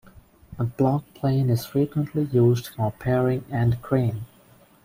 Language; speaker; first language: English; non-native, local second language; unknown